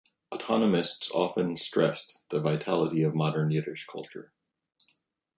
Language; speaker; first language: English; native; English